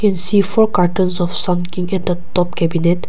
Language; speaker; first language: English; non-native, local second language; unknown